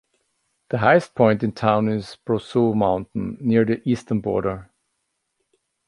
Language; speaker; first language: English; non-native, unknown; German